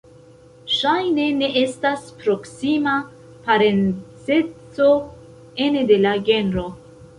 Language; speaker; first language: Esperanto; non-native, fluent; Central Kurdish